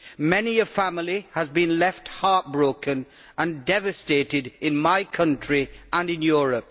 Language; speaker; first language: English; native; English